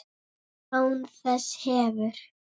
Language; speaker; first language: Icelandic; native; Icelandic